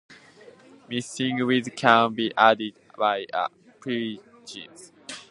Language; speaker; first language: English; non-native, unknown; Japanese